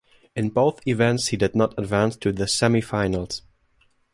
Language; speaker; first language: English; non-native, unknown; German